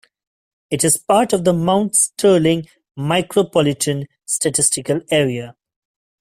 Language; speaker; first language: English; non-native, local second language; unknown